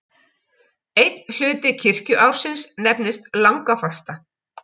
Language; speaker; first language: Icelandic; native; Icelandic